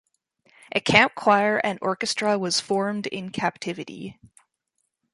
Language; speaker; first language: English; native; English